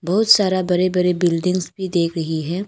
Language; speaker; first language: Hindi; non-native, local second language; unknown